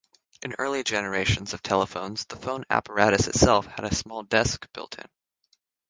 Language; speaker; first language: English; native; English